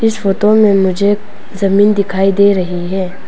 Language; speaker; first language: Hindi; non-native, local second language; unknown